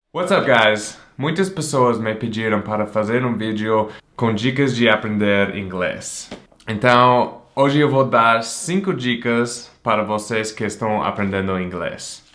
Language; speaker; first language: Portuguese; non-native, fluent; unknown